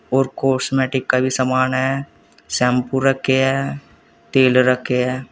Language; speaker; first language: Hindi; native; Hindi